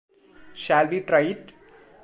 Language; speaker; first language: English; non-native, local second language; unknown